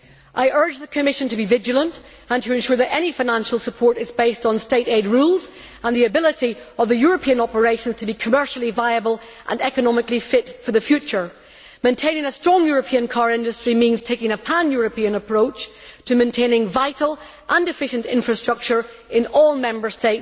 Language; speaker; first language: English; native; English